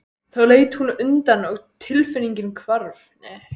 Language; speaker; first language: Icelandic; native; Icelandic